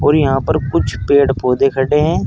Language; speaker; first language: Hindi; native; Hindi